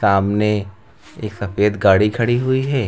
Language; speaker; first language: Hindi; native; Hindi